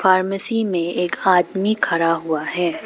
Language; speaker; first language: Hindi; non-native, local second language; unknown